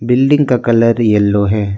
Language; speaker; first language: Hindi; non-native, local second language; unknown